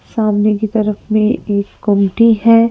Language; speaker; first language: Hindi; native; Hindi